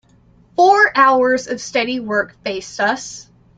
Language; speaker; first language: English; native; English